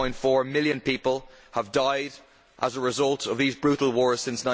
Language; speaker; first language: English; native; English